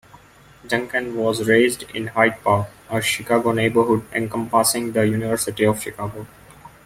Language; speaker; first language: English; non-native, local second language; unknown